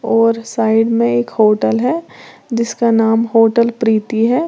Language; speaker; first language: Hindi; native; Hindi